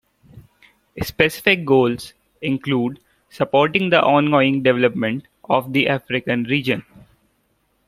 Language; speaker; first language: English; non-native, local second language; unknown